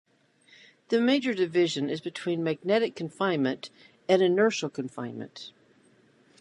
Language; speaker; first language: English; native; English